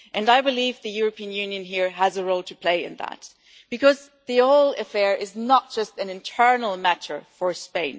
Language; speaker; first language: English; non-native, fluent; German